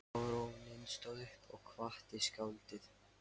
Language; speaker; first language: Icelandic; non-native, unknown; Lithuanian